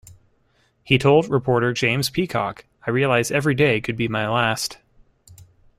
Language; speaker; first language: English; native; English